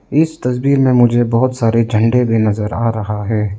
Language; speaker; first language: Hindi; non-native, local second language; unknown